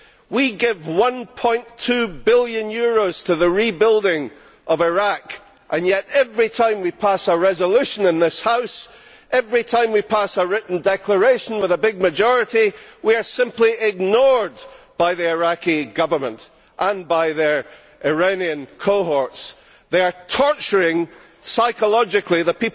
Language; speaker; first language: English; native; English